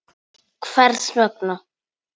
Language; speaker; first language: Icelandic; non-native, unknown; Polish